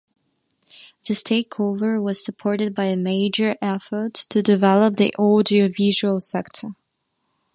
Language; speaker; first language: English; non-native, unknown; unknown